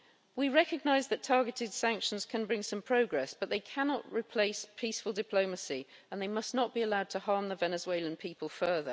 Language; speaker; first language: English; native; English